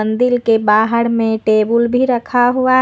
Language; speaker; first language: Hindi; native; Hindi